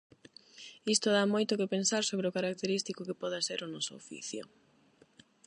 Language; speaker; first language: Galician; non-native, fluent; Spanish